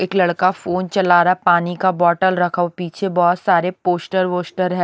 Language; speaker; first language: Hindi; native; Hindi